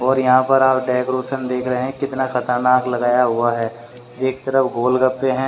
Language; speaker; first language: Hindi; native; Hindi